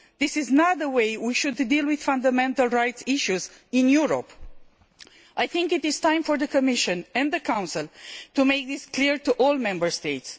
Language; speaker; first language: English; non-native, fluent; Romanian